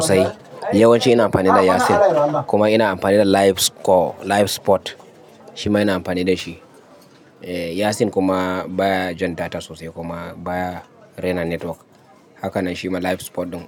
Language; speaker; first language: Hausa; native; Hausa